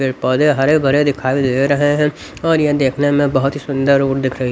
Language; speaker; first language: Hindi; native; Hindi